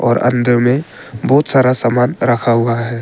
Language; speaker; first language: Hindi; early bilingual, other home language; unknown